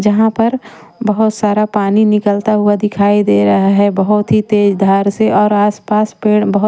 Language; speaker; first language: Hindi; non-native, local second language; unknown